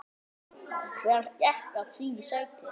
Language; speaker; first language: Icelandic; native; Icelandic